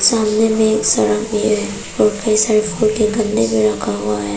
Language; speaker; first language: Hindi; non-native, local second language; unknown